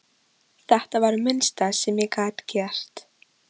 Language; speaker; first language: Icelandic; non-native, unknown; Polish